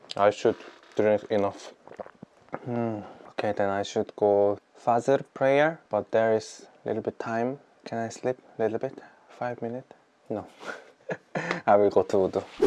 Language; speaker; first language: English; non-native, fluent; Korean